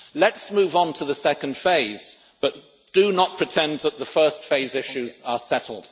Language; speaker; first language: English; native; English